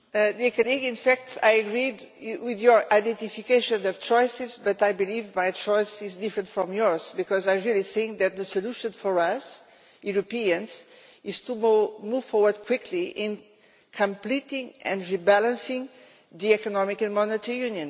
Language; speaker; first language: English; non-native, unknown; Portuguese